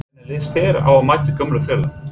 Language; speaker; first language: Icelandic; non-native, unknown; English